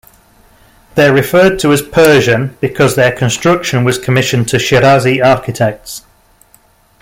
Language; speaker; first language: English; native; English